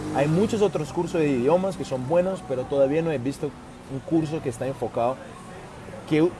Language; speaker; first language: Spanish; non-native, related language; Portuguese